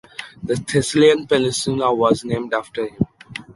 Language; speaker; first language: English; non-native, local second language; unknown